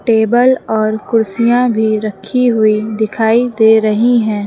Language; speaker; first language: Hindi; native; Hindi